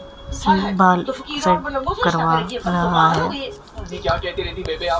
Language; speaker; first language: Hindi; native; Hindi